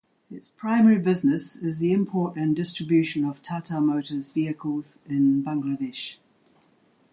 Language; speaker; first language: English; native; English